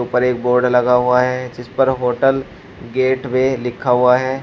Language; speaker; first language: Hindi; native; Hindi